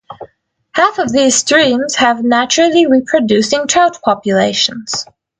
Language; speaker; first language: English; non-native, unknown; Russian